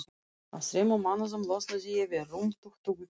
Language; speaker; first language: Icelandic; non-native, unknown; Russian